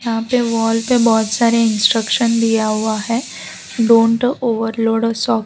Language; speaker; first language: Hindi; non-native, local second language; Gujarati